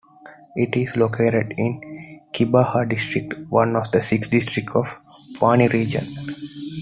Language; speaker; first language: English; non-native, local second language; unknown